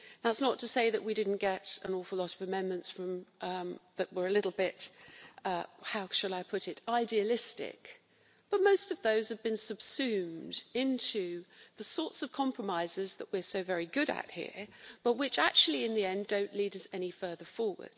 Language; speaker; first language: English; native; English